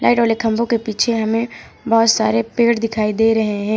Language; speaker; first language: Hindi; native; Hindi